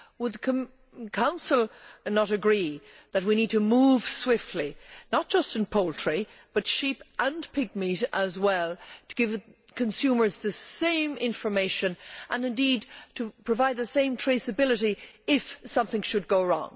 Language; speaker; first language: English; native; English